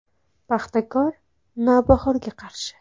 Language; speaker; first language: Uzbek; native; Uzbek